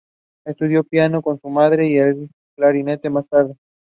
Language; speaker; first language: English; non-native, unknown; Spanish